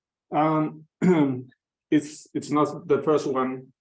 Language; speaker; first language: English; non-native, fluent; Spanish